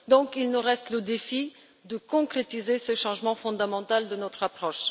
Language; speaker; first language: French; non-native, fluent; Bulgarian